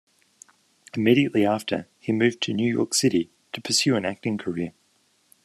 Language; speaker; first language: English; native; English